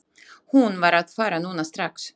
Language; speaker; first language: Icelandic; non-native, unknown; Slovak